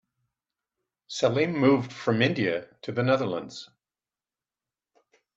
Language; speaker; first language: English; native; English